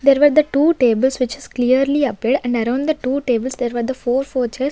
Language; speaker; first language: English; non-native, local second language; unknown